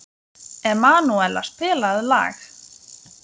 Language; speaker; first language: Icelandic; non-native, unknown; Lithuanian